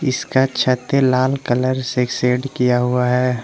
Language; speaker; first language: Hindi; non-native, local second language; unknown